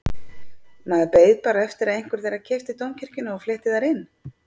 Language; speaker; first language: Icelandic; native; Icelandic